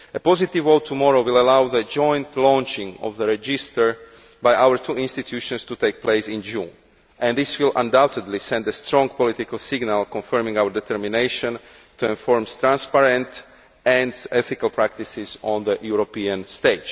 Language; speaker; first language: English; non-native, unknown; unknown